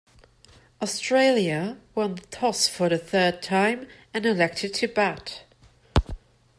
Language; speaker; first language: English; non-native, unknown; German